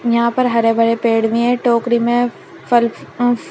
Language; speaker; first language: Hindi; native; Hindi